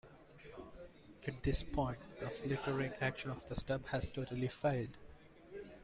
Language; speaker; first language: English; non-native, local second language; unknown